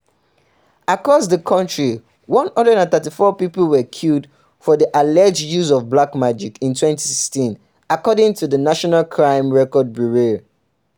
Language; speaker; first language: English; non-native, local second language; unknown